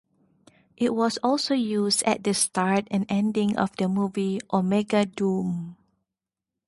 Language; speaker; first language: English; non-native, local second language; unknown